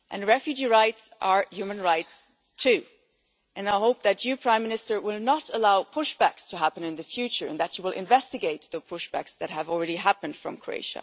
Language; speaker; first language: English; non-native, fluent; German